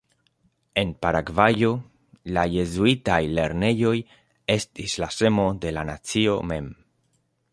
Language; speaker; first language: Esperanto; non-native, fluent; Spanish